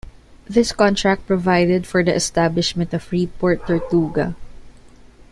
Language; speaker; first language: English; non-native, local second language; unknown